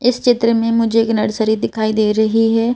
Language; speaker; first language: Hindi; native; Hindi